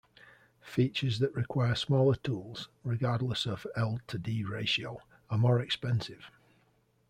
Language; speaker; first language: English; native; English